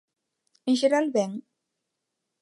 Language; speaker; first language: Galician; non-native, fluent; Spanish